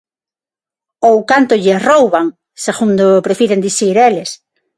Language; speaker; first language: Galician; non-native, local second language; Spanish